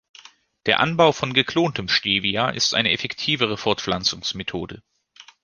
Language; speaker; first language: German; native; German